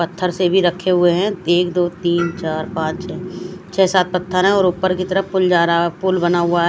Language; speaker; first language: Hindi; non-native, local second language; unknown